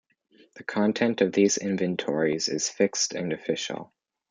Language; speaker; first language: English; native; English